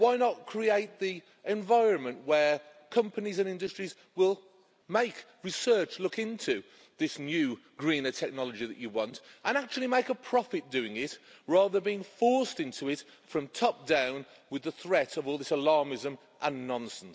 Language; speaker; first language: English; native; English